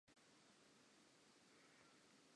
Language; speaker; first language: English; non-native, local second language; Southern Sotho